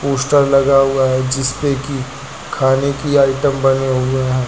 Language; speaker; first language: Hindi; native; Hindi